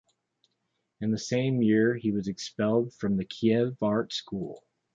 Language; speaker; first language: English; native; English